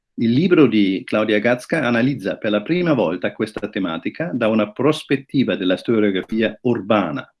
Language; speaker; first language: Italian; native; Italian